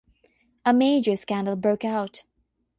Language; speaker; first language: English; non-native, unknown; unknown